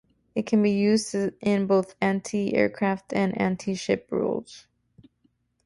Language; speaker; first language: English; native; English